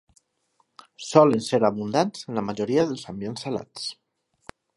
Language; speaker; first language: Catalan; non-native, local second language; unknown